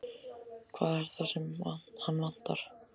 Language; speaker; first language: Icelandic; native; Icelandic